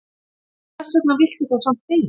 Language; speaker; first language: Icelandic; native; Icelandic